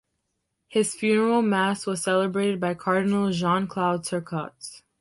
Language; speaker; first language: English; native; English